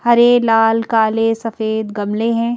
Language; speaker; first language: Hindi; native; Hindi